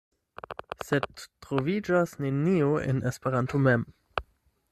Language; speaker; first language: Esperanto; non-native, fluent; German